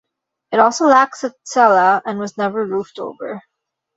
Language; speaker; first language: English; non-native, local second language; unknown